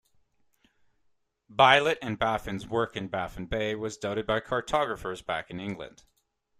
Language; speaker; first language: English; native; English